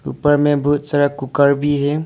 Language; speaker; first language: Hindi; early bilingual, other home language; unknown